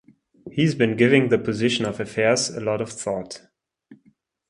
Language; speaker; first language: English; non-native, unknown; German